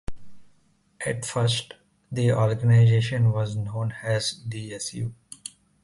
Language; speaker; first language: English; non-native, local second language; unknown